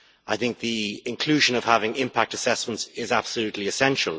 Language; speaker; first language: English; native; English